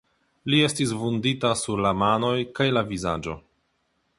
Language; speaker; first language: Esperanto; non-native, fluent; Polish